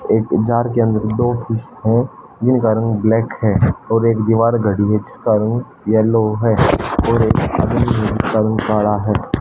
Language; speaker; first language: Hindi; native; Hindi